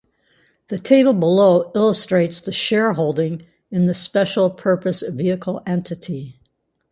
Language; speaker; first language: English; native; English